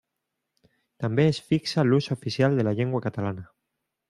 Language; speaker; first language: Catalan; non-native, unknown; Spanish